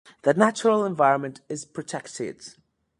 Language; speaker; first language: English; native; English